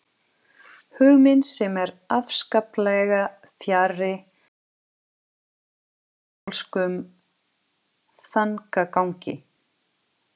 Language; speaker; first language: Icelandic; non-native, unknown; Portuguese